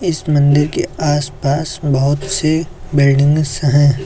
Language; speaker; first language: Hindi; native; Hindi